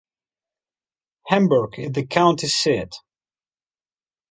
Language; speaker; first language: English; non-native, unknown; Russian